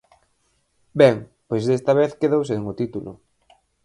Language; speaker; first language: Galician; native; Galician